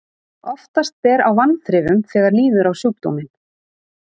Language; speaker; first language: Icelandic; native; Icelandic